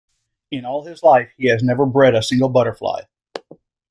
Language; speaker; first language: English; native; English